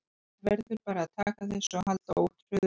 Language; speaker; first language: Icelandic; native; Icelandic